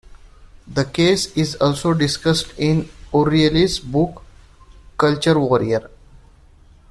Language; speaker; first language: English; non-native, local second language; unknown